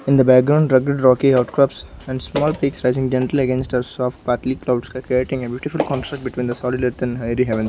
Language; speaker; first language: English; non-native, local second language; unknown